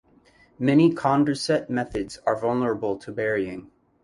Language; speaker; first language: English; native; English